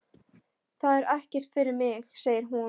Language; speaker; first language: Icelandic; non-native, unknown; Polish